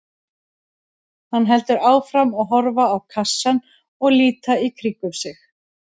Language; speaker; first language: Icelandic; native; Icelandic